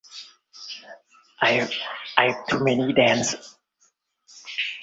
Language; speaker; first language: English; non-native, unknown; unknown